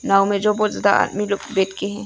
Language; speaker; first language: Hindi; non-native, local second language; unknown